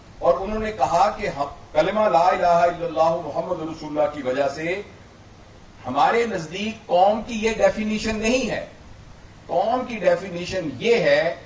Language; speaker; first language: Urdu; non-native, local second language; Punjabi